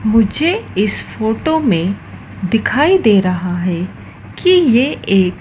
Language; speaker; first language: Hindi; native; Hindi